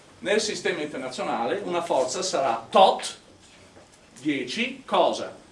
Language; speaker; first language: Italian; non-native, fluent; English